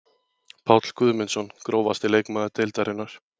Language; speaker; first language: Icelandic; native; Icelandic